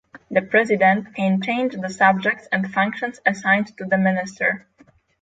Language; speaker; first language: English; non-native, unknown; Polish